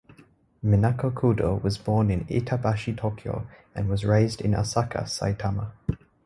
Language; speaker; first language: English; native; English